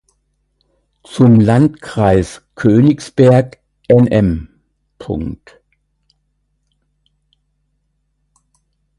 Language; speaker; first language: German; native; German